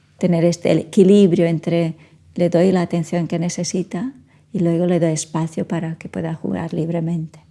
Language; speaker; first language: Spanish; non-native, fluent; Portuguese